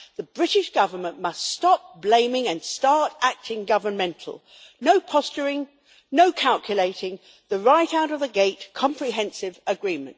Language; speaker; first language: English; native; English